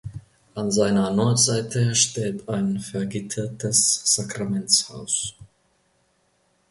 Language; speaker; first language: German; non-native, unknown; Finnish